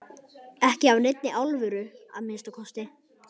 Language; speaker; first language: Icelandic; native; Icelandic